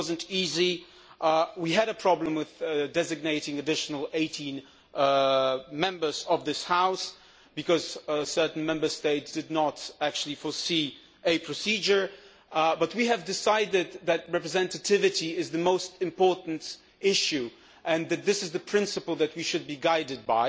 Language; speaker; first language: English; non-native, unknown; Polish